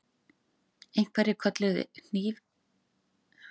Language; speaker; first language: Icelandic; native; Icelandic